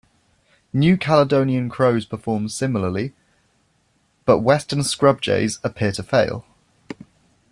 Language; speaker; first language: English; native; English